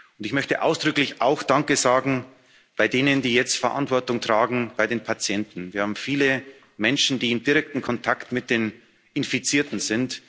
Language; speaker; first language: German; native; German